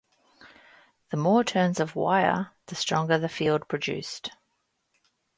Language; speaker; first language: English; native; English